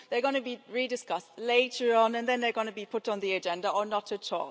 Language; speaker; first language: English; non-native, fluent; German